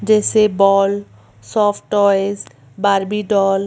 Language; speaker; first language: Hindi; native; Hindi